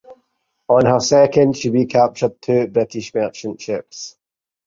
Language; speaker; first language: English; native; English